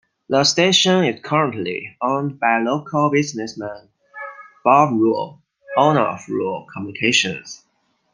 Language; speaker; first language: English; non-native, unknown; Chinese